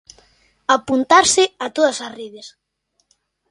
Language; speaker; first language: Galician; native; Galician